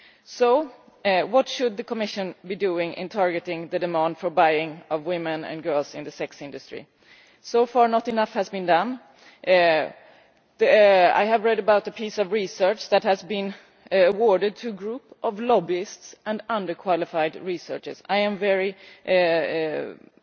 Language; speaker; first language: English; non-native, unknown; Swedish